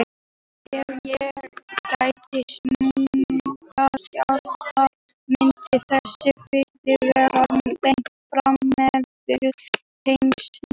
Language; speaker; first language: Icelandic; native; Icelandic